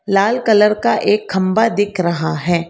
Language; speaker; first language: Hindi; non-native, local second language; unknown